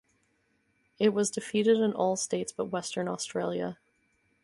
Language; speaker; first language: English; native; English